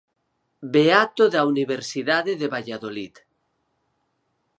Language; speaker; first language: Galician; native; Galician